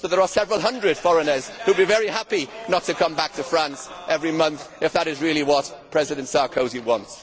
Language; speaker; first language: English; native; English